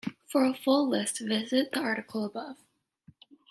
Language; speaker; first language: English; native; English